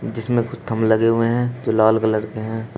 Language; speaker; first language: Hindi; native; Hindi